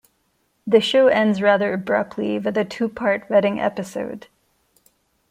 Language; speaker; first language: English; non-native, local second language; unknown